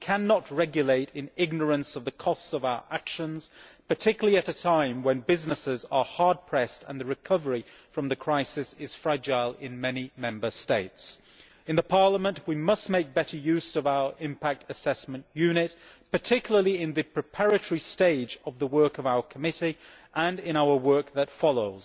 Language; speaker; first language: English; native; English